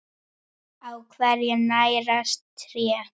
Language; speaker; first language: Icelandic; native; Icelandic